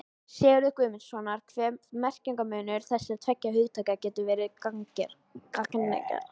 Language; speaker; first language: Icelandic; native; Icelandic